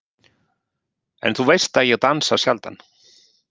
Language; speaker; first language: Icelandic; native; Icelandic